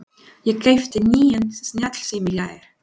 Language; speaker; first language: Icelandic; non-native, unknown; Spanish